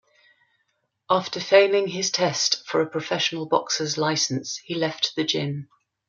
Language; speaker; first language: English; native; English